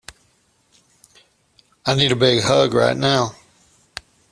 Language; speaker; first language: English; native; English